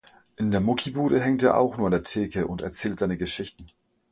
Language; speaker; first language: German; non-native, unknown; French